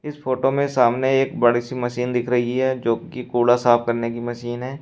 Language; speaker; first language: Hindi; native; Hindi